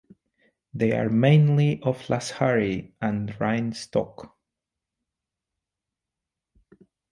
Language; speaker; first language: English; non-native, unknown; Portuguese